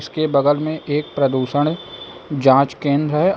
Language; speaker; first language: Hindi; native; Hindi